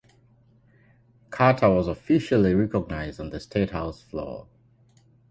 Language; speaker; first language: English; non-native, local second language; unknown